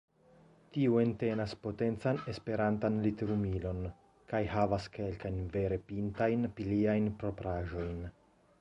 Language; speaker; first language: Esperanto; non-native, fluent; Italian